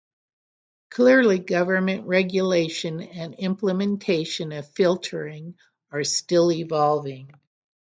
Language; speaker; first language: English; native; English